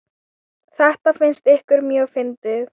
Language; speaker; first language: Icelandic; non-native, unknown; Thai